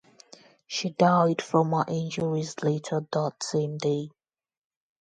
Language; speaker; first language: English; non-native, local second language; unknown